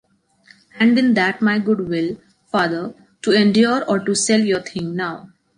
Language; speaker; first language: English; non-native, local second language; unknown